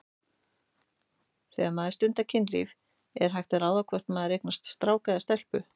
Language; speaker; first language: Icelandic; native; Icelandic